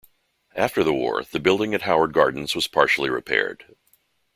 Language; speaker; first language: English; native; English